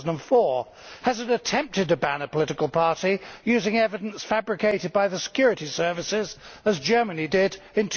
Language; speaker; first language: English; native; English